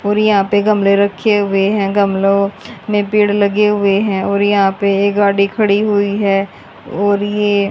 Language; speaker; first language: Hindi; native; Hindi